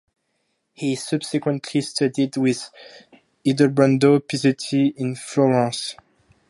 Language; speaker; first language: English; non-native, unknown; French